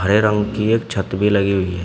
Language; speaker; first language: Hindi; native; Hindi